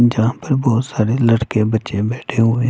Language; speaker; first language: Hindi; non-native, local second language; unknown